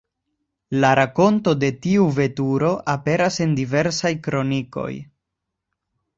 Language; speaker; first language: Esperanto; non-native, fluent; Spanish